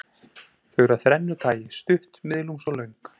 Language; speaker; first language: Icelandic; native; Icelandic